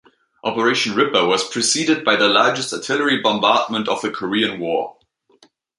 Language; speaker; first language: English; native; English